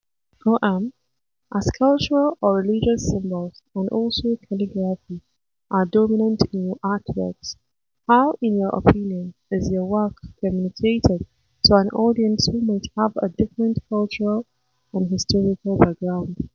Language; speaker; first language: English; non-native, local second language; Hausa